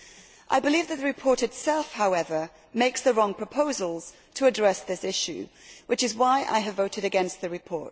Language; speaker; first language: English; native; English